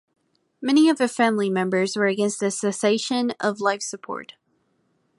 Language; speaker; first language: English; native; English